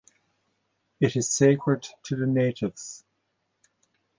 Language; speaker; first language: English; native; English